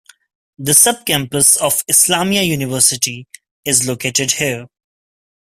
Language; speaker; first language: English; non-native, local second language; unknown